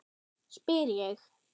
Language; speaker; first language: Icelandic; non-native, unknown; German